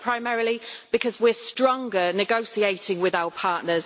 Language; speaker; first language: English; native; English